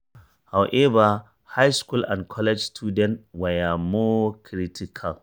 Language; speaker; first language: English; non-native, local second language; Hausa